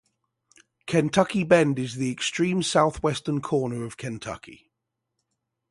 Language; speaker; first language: English; native; English